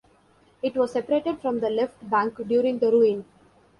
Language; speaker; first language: English; non-native, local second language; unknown